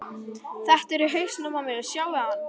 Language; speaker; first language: Icelandic; native; Icelandic